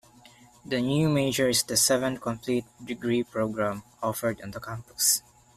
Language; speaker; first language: English; non-native, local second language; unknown